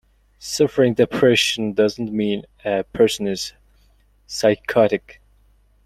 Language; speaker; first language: English; non-native, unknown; Mongolian